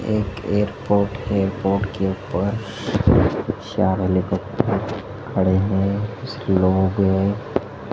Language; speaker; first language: Hindi; native; Hindi